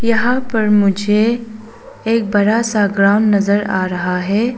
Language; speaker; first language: Hindi; non-native, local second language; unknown